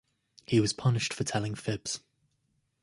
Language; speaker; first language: English; native; English